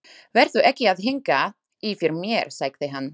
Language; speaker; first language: Icelandic; non-native, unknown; Slovak